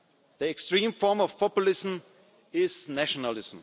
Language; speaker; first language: English; non-native, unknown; German